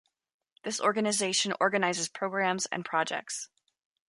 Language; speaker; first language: English; native; English